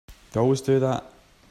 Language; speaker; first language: English; native; English